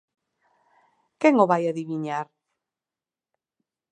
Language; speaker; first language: Galician; native; Galician